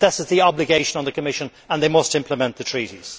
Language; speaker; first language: English; native; English